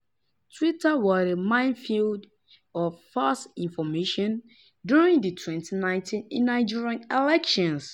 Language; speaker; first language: English; non-native, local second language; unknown